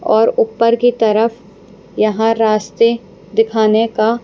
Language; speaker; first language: Hindi; non-native, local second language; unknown